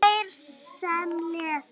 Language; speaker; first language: Icelandic; native; Icelandic